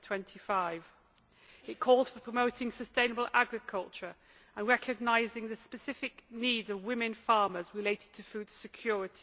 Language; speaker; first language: English; native; English